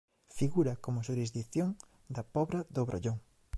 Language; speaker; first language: Galician; native; Galician